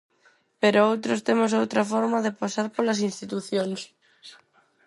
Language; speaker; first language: Galician; non-native, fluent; Spanish